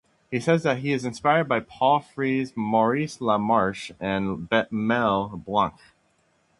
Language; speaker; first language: English; native; English